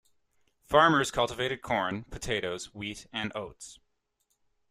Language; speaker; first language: English; native; English